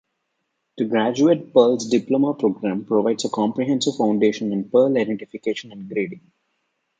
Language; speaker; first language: English; non-native, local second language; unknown